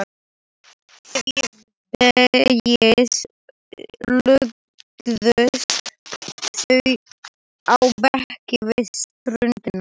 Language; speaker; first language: Icelandic; non-native, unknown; Slovak